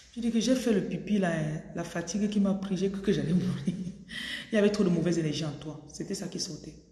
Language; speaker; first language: French; non-native, local second language; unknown